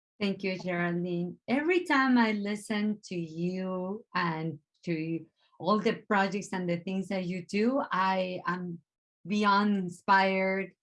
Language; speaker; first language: English; non-native, fluent; Spanish